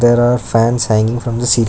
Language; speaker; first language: English; non-native, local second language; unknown